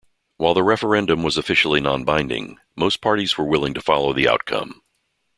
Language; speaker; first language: English; native; English